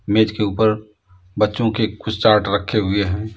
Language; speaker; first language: Hindi; native; Hindi